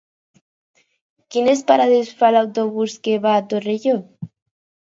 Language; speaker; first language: Catalan; non-native, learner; Spanish